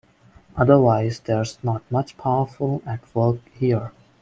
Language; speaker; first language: English; non-native, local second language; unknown